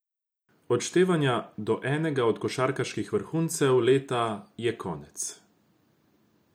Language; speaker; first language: Slovenian; non-native, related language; Croatian